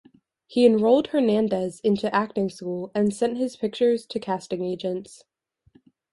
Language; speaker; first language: English; native; English